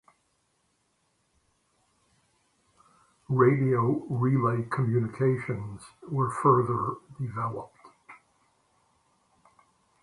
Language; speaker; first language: English; native; English